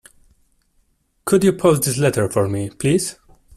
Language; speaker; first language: English; non-native, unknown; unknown